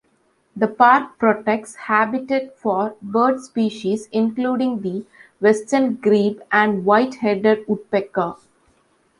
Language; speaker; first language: English; non-native, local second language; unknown